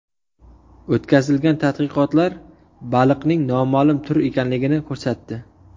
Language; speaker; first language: Uzbek; native; Uzbek